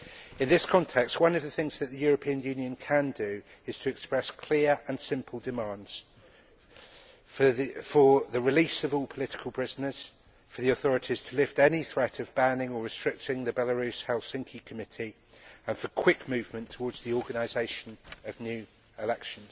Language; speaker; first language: English; native; English